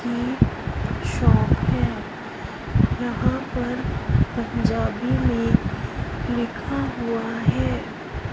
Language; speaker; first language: Hindi; non-native, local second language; Punjabi